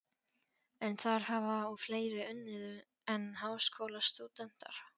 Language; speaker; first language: Icelandic; non-native, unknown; Polish